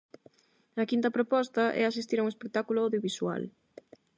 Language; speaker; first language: Galician; non-native, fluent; Spanish